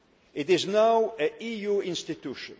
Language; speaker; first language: English; non-native, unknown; Dutch